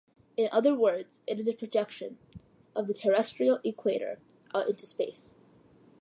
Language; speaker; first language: English; early bilingual, other home language; Malayalam